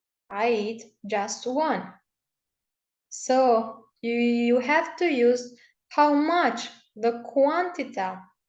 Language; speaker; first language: English; non-native, fluent; Italian